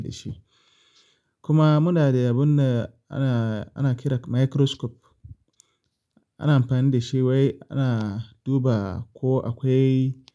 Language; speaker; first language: Hausa; non-native, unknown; Igbo